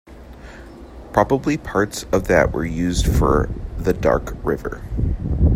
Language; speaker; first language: English; native; English